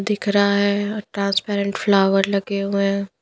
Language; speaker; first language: Hindi; non-native, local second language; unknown